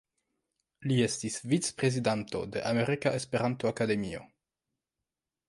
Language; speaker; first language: Esperanto; non-native, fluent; French